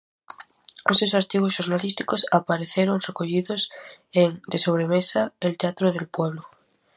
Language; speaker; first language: Galician; native; Galician